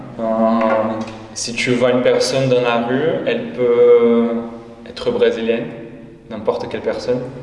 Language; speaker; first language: French; non-native, fluent; Portuguese